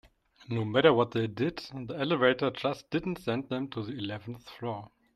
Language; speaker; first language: English; non-native, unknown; German